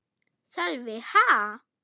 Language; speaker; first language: Icelandic; non-native, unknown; German